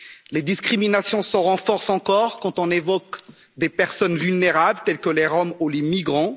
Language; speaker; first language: French; native; French